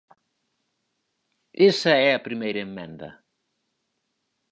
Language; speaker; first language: Galician; native; Galician